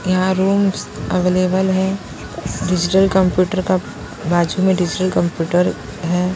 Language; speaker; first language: Hindi; non-native, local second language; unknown